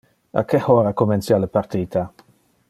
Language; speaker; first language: Interlingua; non-native, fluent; Dutch